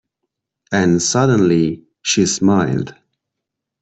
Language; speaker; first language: English; non-native, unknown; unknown